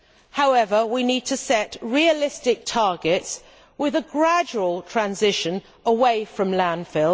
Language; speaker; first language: English; native; English